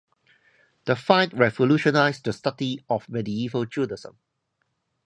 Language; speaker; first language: English; non-native, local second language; Cantonese